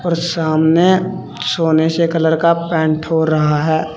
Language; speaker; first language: Hindi; native; Hindi